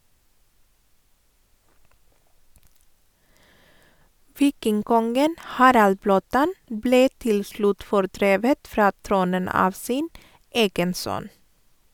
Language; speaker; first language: Norwegian; non-native, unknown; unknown